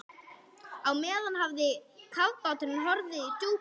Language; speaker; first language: Icelandic; non-native, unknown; English